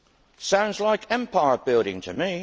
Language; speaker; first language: English; native; English